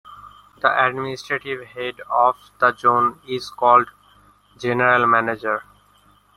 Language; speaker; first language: English; non-native, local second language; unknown